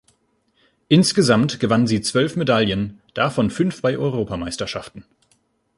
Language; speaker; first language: German; native; German